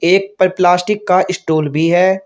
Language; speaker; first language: Hindi; native; Hindi